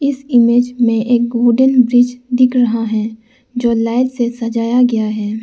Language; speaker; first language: Hindi; non-native, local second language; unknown